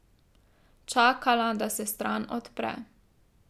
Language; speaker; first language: Slovenian; native; Slovenian